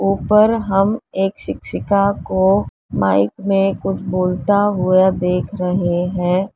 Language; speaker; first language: Hindi; native; Hindi